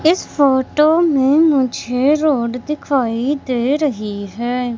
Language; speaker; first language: Hindi; native; Hindi